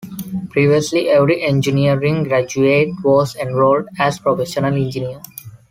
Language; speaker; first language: English; non-native, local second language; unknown